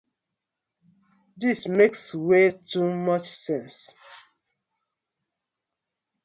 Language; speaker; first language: English; non-native, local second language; Nigerian Pidgin